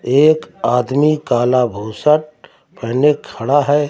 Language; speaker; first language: Hindi; native; Hindi